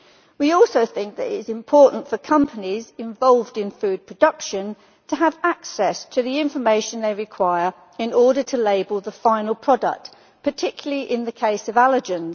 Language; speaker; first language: English; native; English